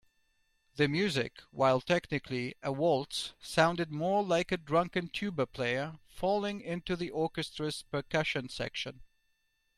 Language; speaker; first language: English; native; English